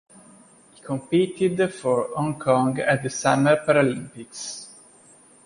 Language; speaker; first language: English; non-native, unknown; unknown